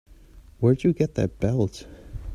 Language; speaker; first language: English; non-native, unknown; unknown